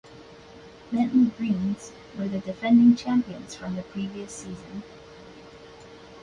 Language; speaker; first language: English; native; English